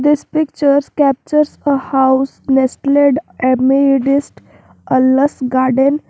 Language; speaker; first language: English; non-native, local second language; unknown